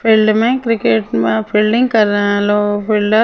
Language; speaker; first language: Hindi; non-native, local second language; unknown